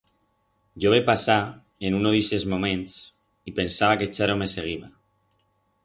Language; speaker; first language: Aragonese; non-native, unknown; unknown